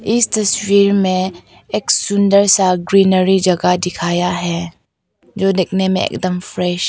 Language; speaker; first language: Hindi; non-native, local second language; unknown